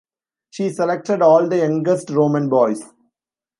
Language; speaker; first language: English; non-native, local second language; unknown